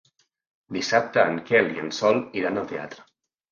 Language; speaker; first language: Catalan; native; Catalan